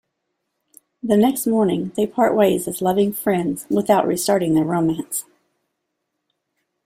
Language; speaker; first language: English; native; English